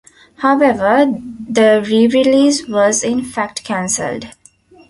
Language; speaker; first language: English; non-native, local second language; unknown